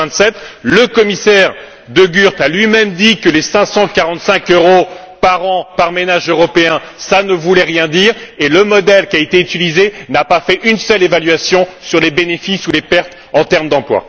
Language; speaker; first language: French; native; French